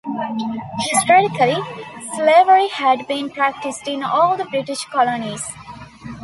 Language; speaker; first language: English; non-native, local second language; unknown